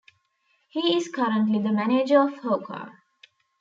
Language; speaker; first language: English; non-native, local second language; Tamil